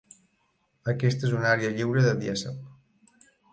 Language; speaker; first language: Catalan; native; Catalan